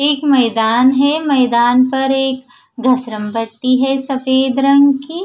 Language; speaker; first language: Hindi; non-native, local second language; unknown